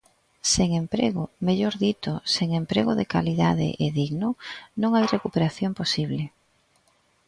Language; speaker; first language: Galician; native; Galician